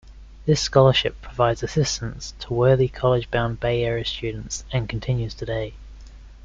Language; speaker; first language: English; native; English